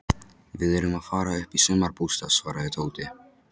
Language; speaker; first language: Icelandic; non-native, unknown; Polish